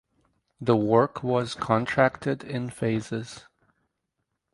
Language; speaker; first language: English; native; English